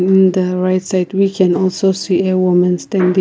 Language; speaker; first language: English; non-native, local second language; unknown